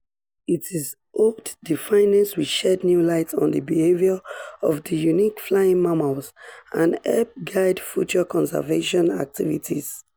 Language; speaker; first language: English; non-native, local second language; Yoruba